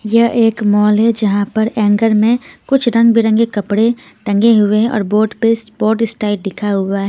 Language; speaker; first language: Hindi; non-native, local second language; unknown